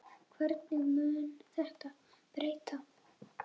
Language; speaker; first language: Icelandic; native; Icelandic